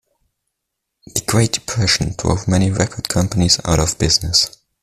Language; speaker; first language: English; non-native, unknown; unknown